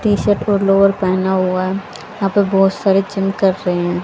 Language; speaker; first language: Hindi; native; Hindi